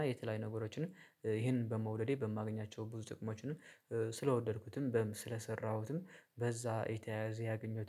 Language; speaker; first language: Amharic; native; Amharic